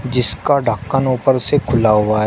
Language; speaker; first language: Hindi; native; Hindi